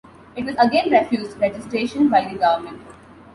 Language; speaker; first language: English; non-native, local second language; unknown